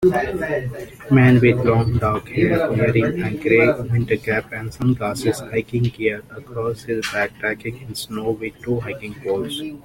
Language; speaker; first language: English; non-native, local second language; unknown